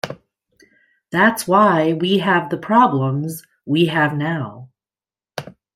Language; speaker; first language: English; native; English